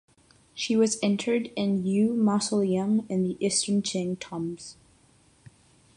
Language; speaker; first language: English; non-native, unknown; Catalan